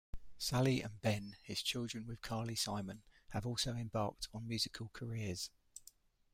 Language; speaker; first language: English; native; English